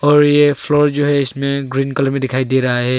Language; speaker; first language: Hindi; non-native, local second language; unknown